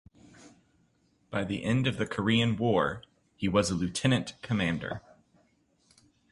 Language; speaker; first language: English; native; English